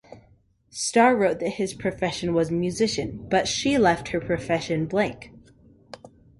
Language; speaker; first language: English; native; English